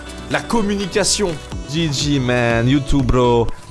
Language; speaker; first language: English; non-native, learner; French